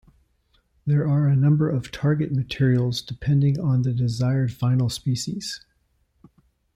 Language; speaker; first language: English; native; English